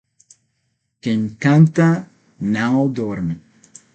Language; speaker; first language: Portuguese; non-native, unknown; Spanish